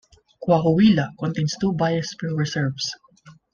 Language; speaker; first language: English; non-native, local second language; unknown